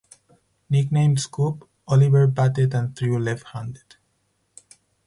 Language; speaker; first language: English; non-native, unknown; Spanish